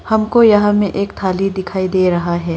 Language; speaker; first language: Hindi; non-native, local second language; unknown